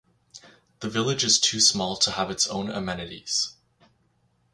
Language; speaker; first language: English; native; English